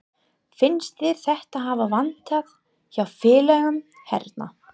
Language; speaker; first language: Icelandic; non-native, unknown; English